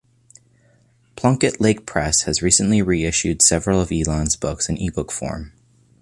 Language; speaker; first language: English; native; English